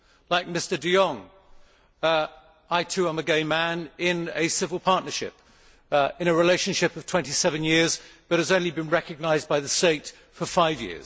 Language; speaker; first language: English; native; English